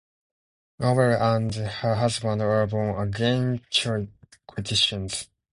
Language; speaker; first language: English; non-native, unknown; Japanese